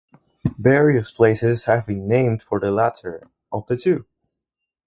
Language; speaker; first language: English; non-native, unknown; Spanish